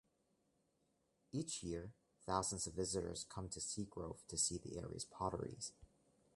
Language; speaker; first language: English; native; English